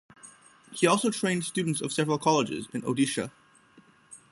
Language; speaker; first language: English; native; English